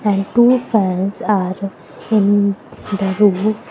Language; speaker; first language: English; non-native, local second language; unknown